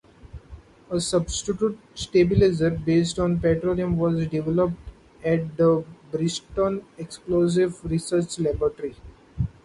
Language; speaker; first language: English; non-native, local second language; Marathi